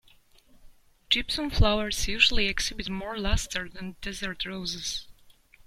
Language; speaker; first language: English; native; English